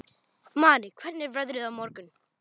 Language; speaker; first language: Icelandic; non-native, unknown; Polish